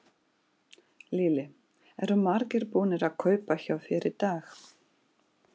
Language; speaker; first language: Icelandic; non-native, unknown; Russian